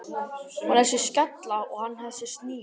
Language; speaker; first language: Icelandic; native; Icelandic